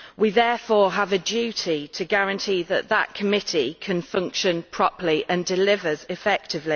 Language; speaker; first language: English; native; English